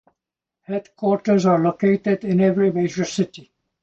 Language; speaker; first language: English; non-native, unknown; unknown